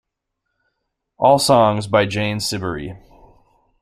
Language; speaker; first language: English; native; English